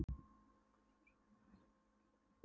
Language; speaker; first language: Icelandic; non-native, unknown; Polish